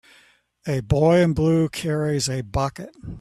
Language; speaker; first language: English; native; English